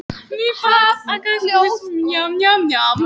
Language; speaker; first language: Icelandic; non-native, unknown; Polish